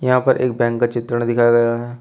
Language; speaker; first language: Hindi; native; Hindi